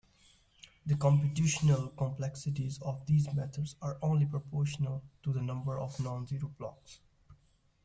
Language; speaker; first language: English; non-native, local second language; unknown